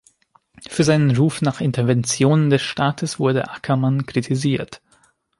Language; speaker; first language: German; non-native, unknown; Hungarian